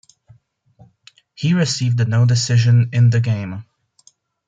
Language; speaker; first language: English; non-native, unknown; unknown